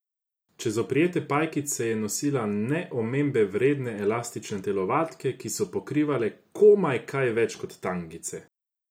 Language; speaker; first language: Slovenian; non-native, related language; Croatian